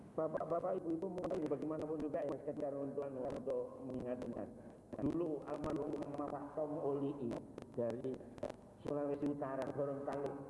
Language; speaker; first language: Indonesian; non-native, local second language; Javanese